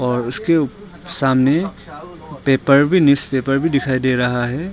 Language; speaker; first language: Hindi; non-native, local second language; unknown